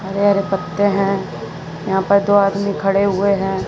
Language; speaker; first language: Hindi; non-native, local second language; Gujarati